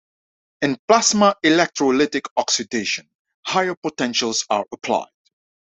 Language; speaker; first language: English; non-native, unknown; Dutch